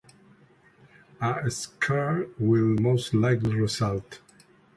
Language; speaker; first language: English; non-native, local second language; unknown